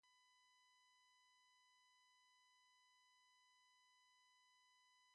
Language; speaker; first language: English; native; English